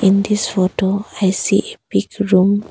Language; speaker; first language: English; non-native, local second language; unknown